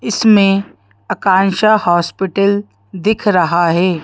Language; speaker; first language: Hindi; native; Hindi